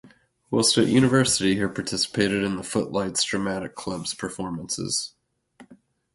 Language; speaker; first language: English; native; English